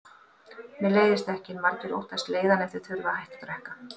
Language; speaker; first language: Icelandic; native; Icelandic